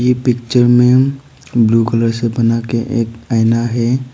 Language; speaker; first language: Hindi; non-native, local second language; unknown